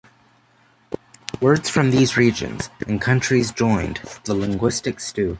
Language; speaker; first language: English; native; English